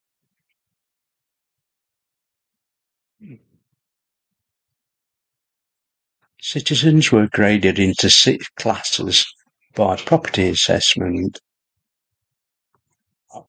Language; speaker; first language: English; native; English